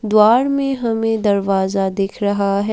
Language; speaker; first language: Hindi; non-native, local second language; Assamese